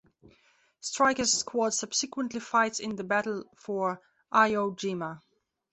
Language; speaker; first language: English; non-native, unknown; Belarusian